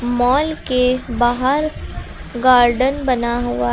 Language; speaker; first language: Hindi; native; Hindi